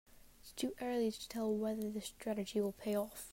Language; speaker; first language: English; native; English